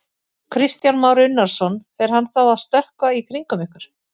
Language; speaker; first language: Icelandic; native; Icelandic